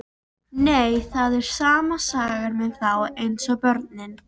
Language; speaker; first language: Icelandic; native; Icelandic